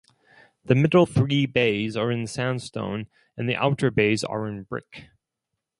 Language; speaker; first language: English; non-native, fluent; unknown